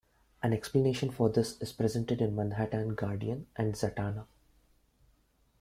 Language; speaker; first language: English; non-native, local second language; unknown